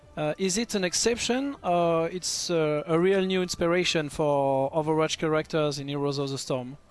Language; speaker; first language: English; non-native, fluent; French